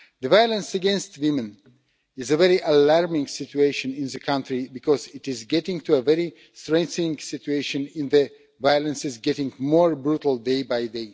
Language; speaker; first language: English; non-native, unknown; Russian